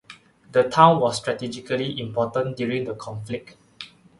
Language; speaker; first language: English; non-native, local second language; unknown